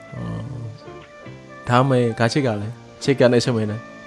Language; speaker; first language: Korean; non-native, learner; Indonesian